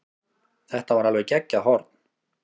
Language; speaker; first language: Icelandic; native; Icelandic